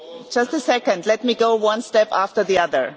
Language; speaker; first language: English; non-native, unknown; German